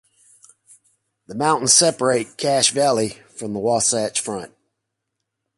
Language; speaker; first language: English; native; English